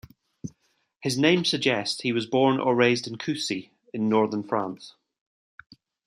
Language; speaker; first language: English; native; English